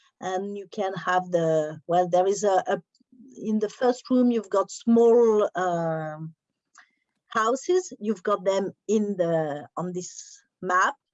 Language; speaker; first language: English; non-native, learner; French